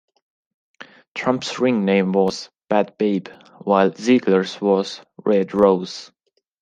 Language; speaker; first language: English; non-native, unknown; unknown